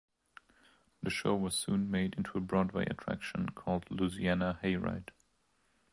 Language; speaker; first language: English; non-native, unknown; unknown